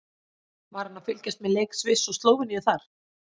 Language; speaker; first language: Icelandic; native; Icelandic